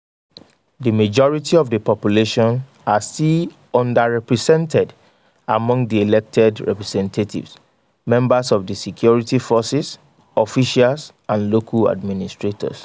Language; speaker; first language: English; non-native, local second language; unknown